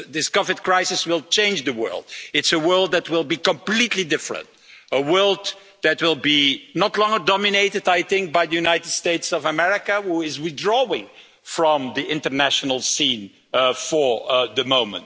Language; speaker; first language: English; non-native, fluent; Dutch